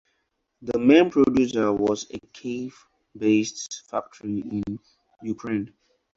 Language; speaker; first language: English; non-native, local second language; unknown